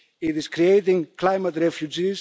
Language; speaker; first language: English; non-native, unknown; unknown